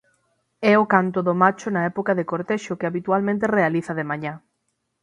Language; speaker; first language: Galician; native; Galician